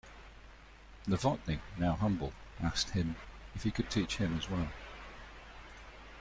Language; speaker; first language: English; native; English